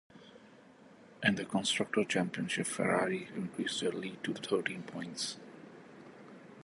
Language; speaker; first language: English; non-native, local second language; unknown